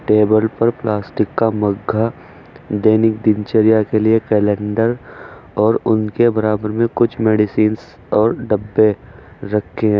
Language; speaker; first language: Hindi; native; Hindi